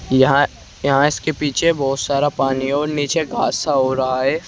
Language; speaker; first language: Hindi; native; Hindi